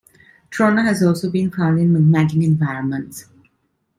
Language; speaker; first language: English; non-native, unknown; Italian